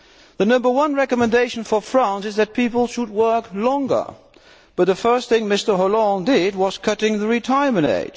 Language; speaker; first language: English; non-native, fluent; Dutch